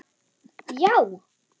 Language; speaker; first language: Icelandic; non-native, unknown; German